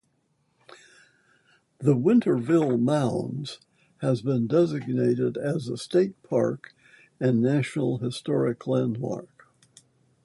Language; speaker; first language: English; native; English